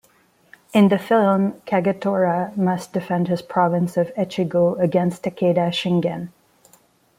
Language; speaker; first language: English; non-native, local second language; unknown